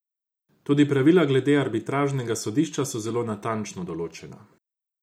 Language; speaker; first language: Slovenian; non-native, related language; Croatian